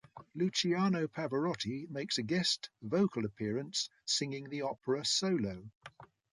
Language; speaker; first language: English; native; English